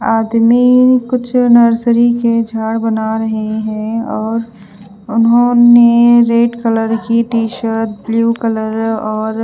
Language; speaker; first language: Hindi; non-native, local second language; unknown